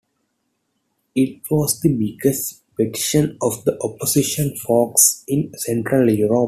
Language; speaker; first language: English; non-native, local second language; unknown